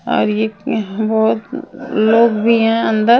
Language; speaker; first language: Hindi; non-native, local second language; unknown